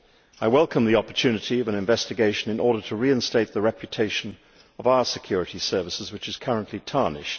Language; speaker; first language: English; native; English